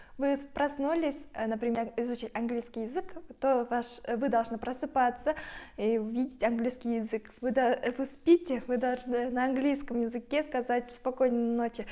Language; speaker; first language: Russian; non-native, local second language; Kyrgyz